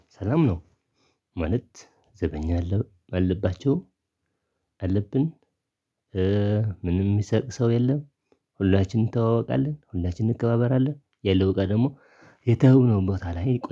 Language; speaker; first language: Amharic; non-native, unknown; Tigrinya